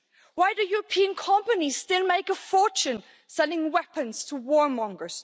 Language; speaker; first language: English; non-native, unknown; German